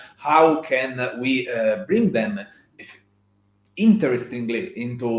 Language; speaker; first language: English; non-native, fluent; Italian